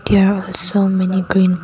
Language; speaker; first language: English; non-native, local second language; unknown